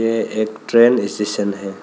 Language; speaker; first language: Hindi; non-native, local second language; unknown